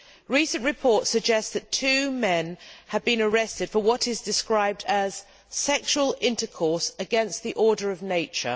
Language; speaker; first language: English; native; English